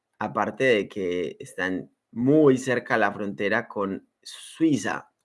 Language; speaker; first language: Spanish; native; Spanish